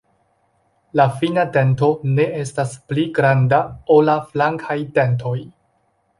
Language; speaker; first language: Esperanto; non-native, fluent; Chinese